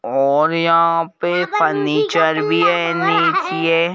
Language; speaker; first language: Hindi; native; Hindi